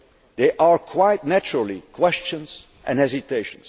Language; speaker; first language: English; non-native, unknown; Dutch